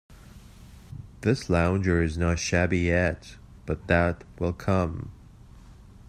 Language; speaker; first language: English; native; English